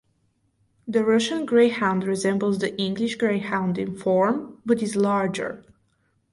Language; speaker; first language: English; non-native, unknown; Bulgarian